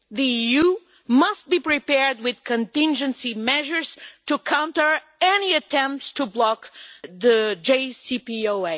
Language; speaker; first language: English; non-native, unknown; Portuguese